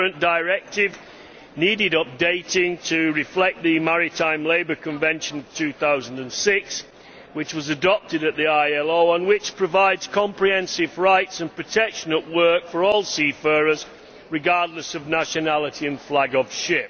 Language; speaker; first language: English; native; English